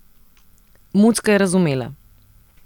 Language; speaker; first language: Slovenian; non-native, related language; Serbian